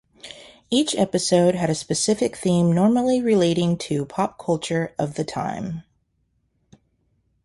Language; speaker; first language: English; native; English